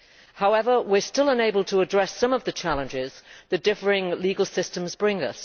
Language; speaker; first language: English; native; English